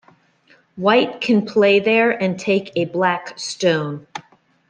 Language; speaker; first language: English; native; English